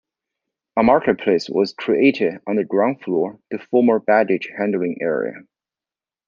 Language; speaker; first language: English; non-native, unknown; Chinese